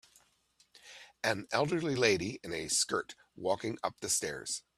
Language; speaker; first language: English; native; English